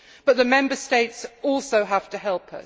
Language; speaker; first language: English; native; English